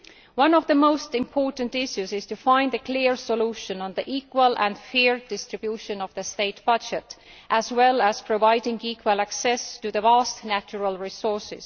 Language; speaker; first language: English; non-native, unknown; Estonian